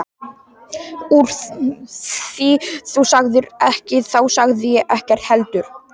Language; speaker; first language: Icelandic; non-native, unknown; Polish